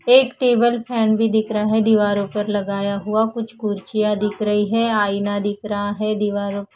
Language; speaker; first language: Hindi; non-native, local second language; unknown